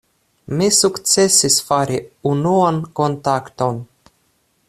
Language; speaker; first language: Esperanto; non-native, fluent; Russian